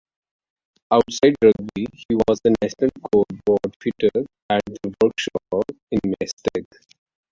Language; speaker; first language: English; non-native, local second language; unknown